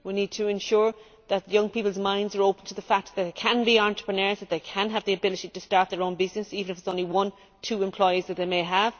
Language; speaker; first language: English; native; English